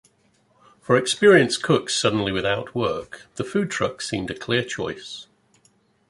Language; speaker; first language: English; native; English